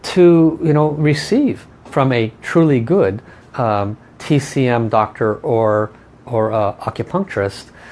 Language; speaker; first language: English; native; English